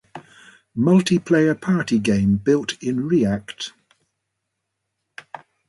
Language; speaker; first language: English; native; English